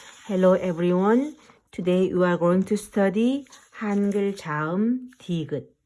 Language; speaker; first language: English; non-native, fluent; Korean